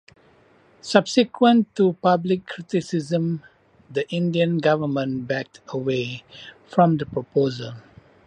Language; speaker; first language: English; non-native, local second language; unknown